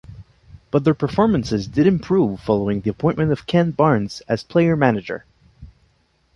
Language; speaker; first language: English; non-native, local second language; French